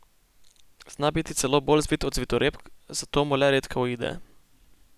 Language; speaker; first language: Slovenian; native; Slovenian